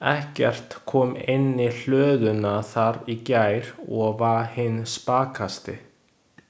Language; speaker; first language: Icelandic; non-native, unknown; Chinese